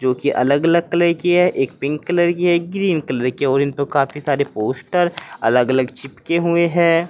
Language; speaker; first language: Hindi; native; Hindi